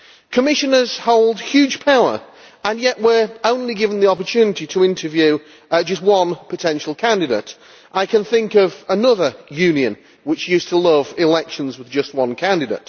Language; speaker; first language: English; native; English